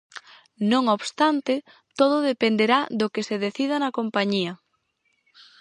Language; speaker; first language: Galician; native; Galician